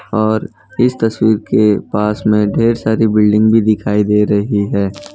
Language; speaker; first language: Hindi; non-native, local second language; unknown